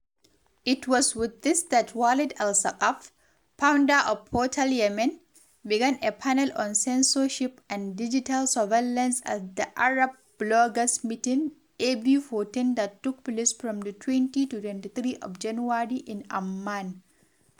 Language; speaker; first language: English; non-native, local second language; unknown